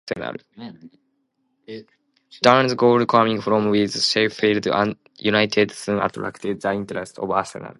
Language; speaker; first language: English; non-native, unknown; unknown